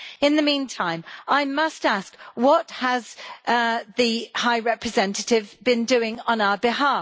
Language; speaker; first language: English; native; English